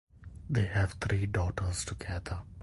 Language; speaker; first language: English; non-native, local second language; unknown